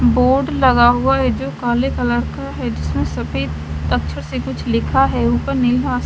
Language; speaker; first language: Hindi; native; Hindi